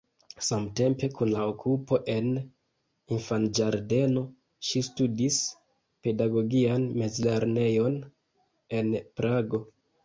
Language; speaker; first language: Esperanto; non-native, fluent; Kinyarwanda